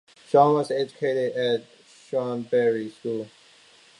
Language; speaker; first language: English; non-native, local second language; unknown